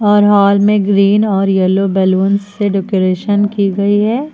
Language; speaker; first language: Hindi; native; Hindi